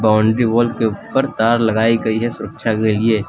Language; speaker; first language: Hindi; native; Hindi